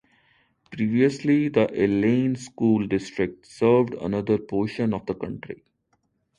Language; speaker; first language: English; non-native, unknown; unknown